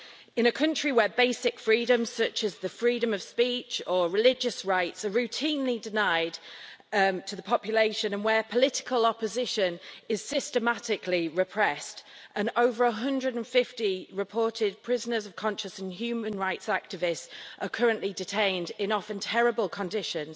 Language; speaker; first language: English; native; English